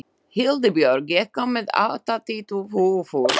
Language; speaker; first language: Icelandic; non-native, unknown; Slovak